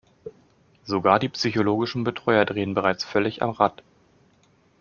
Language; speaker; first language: German; native; German